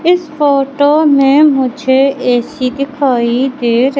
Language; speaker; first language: Hindi; native; Hindi